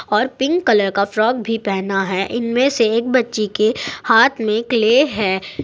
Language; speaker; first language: Hindi; native; Hindi